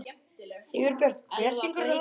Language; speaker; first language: Icelandic; native; Icelandic